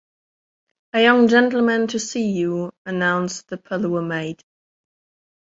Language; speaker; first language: English; non-native, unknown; German